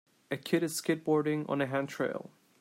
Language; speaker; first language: English; non-native, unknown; Turkish